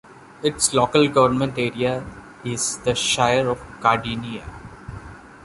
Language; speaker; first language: English; non-native, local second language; Malayalam